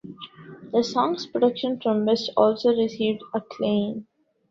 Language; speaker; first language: English; non-native, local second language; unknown